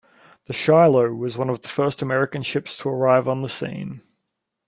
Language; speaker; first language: English; native; English